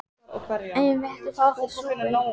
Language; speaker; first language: Icelandic; native; Icelandic